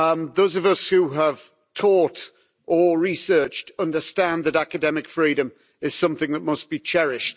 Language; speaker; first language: English; native; English